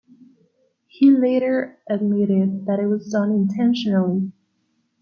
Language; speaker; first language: English; non-native, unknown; Spanish